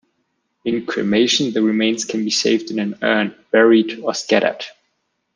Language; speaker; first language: English; non-native, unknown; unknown